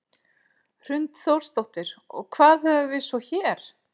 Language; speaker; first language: Icelandic; native; Icelandic